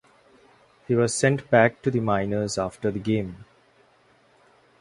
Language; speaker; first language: English; non-native, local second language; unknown